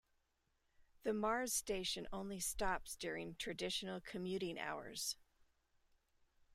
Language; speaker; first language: English; native; English